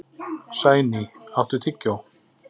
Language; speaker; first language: Icelandic; native; Icelandic